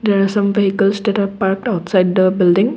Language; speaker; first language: English; non-native, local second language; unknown